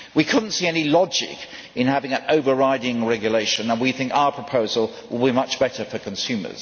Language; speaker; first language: English; native; English